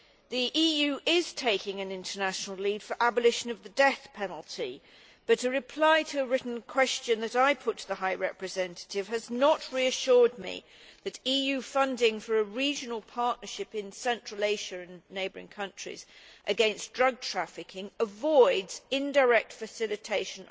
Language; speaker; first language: English; native; English